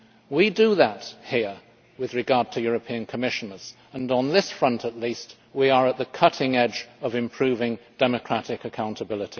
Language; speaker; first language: English; native; English